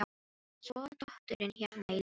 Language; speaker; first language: Icelandic; non-native, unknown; Filipino